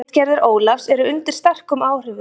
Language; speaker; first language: Icelandic; native; Icelandic